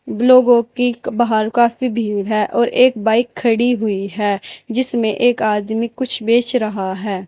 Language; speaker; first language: Hindi; native; Hindi